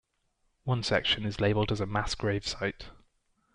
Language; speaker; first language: English; native; English